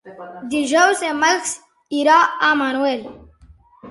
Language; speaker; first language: Catalan; non-native, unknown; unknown